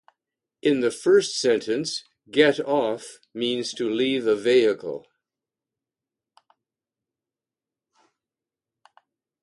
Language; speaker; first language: English; native; English